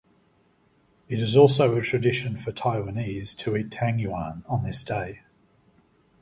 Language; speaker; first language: English; native; English